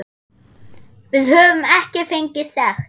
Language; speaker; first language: Icelandic; non-native, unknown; German